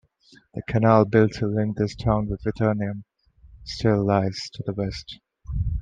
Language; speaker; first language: English; non-native, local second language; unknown